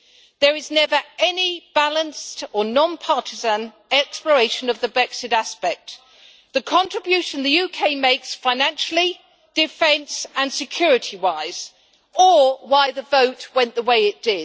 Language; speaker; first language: English; native; English